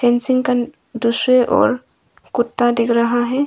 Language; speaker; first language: Hindi; non-native, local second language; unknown